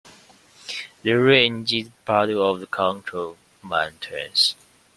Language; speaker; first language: English; non-native, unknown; Chinese